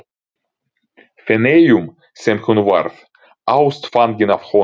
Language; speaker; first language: Icelandic; non-native, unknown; Ukrainian